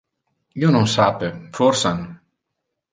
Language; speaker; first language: Interlingua; non-native, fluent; Italian